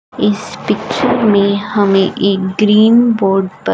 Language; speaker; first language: Hindi; non-native, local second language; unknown